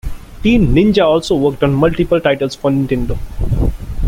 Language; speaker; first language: English; non-native, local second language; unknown